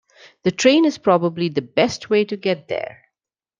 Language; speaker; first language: English; non-native, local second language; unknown